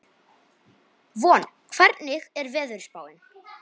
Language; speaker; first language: Icelandic; non-native, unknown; Polish